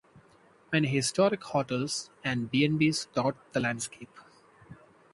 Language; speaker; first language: English; non-native, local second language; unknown